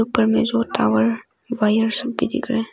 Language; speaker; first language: Hindi; non-native, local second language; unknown